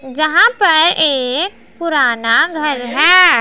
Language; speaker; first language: Hindi; non-native, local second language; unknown